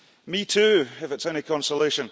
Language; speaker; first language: English; early bilingual, heritage; English